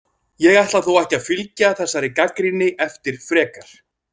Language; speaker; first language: Icelandic; native; Icelandic